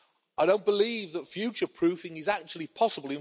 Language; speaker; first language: English; native; English